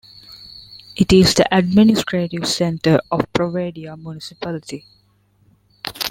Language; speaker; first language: English; non-native, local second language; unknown